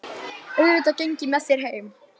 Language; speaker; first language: Icelandic; native; Icelandic